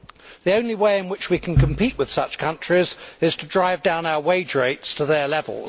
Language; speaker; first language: English; native; English